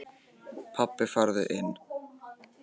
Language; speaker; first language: Icelandic; native; Icelandic